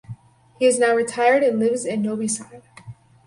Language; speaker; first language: English; native; English